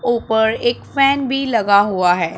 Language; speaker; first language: Hindi; non-native, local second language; Punjabi